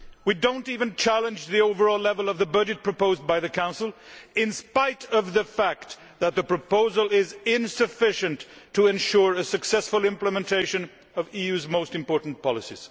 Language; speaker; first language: English; non-native, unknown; Swedish